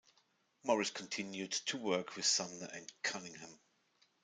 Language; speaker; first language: English; non-native, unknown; German